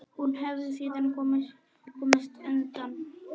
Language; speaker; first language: Icelandic; non-native, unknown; Polish